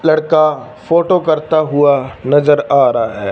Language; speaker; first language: Hindi; non-native, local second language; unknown